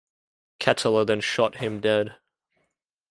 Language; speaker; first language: English; native; English